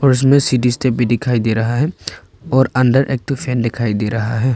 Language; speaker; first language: Hindi; non-native, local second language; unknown